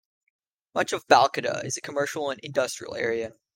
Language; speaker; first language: English; native; English